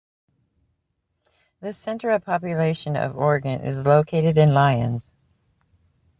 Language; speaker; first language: English; native; English